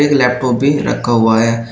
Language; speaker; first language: Hindi; native; Hindi